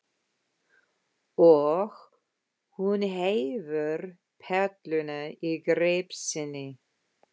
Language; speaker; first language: Icelandic; non-native, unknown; English